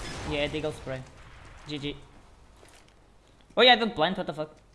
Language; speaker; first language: English; non-native, learner; Portuguese